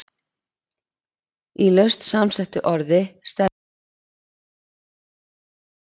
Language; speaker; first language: Icelandic; native; Icelandic